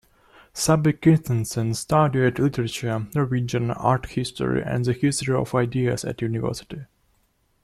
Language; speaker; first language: English; non-native, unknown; Russian